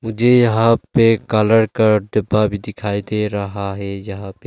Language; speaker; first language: Hindi; early bilingual, other home language; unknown